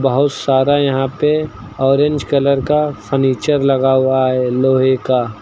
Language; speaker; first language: Hindi; native; Hindi